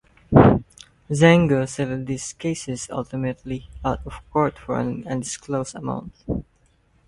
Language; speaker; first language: English; non-native, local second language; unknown